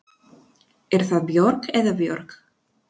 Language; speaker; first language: Icelandic; non-native, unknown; Spanish